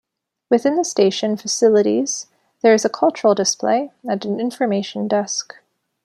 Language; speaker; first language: English; native; English